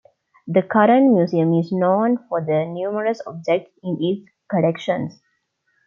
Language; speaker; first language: English; non-native, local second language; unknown